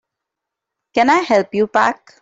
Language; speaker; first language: English; non-native, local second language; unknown